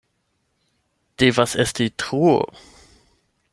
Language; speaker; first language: Esperanto; non-native, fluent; German